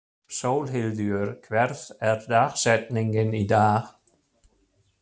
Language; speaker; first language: Icelandic; non-native, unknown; German